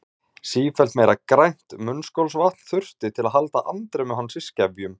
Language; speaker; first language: Icelandic; native; Icelandic